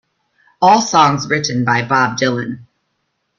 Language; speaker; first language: English; native; English